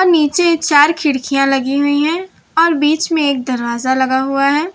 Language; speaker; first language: Hindi; non-native, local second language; Gujarati